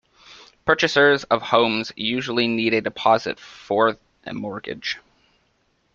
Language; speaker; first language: English; native; English